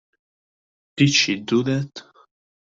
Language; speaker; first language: English; non-native, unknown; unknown